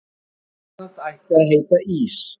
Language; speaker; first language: Icelandic; native; Icelandic